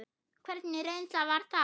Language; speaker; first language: Icelandic; non-native, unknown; German